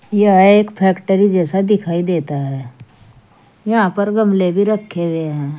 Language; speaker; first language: Hindi; native; Hindi